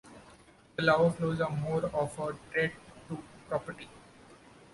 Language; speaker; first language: English; non-native, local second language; Marathi